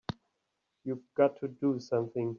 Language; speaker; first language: English; native; English